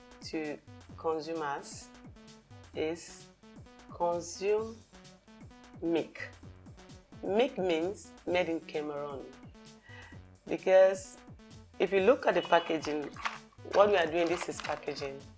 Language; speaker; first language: English; non-native, local second language; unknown